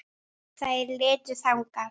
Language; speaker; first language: Icelandic; native; Icelandic